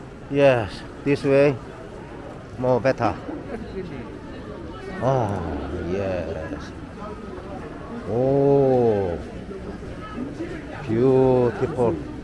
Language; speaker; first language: English; non-native, learner; Korean